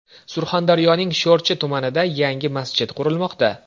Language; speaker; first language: Uzbek; native; Uzbek